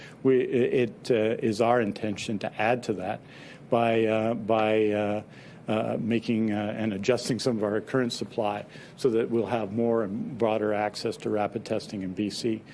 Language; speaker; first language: English; native; English